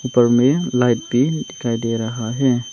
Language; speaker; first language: Hindi; non-native, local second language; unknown